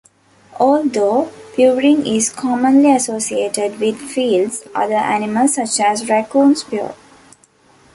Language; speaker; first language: English; non-native, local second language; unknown